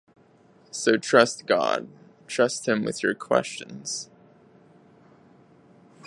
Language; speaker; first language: English; native; English